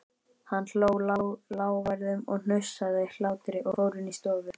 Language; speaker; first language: Icelandic; native; Icelandic